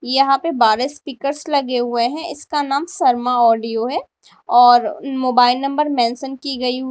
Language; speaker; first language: Hindi; native; Hindi